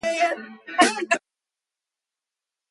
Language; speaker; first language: English; native; English